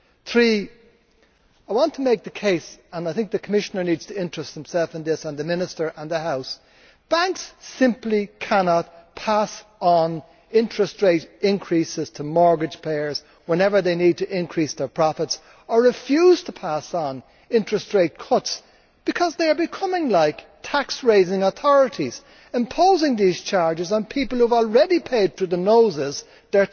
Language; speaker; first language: English; native; English